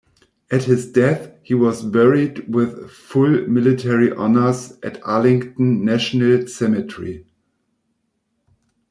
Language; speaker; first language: English; non-native, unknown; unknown